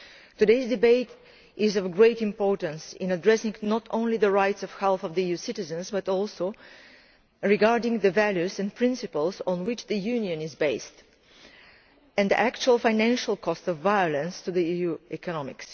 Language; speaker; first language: English; non-native, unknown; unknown